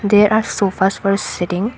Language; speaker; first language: English; non-native, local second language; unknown